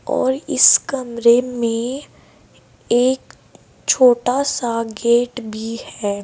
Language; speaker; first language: Hindi; native; Hindi